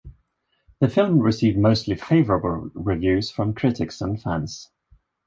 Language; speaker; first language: English; non-native, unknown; Swedish